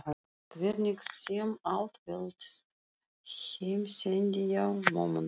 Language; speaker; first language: Icelandic; non-native, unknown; Russian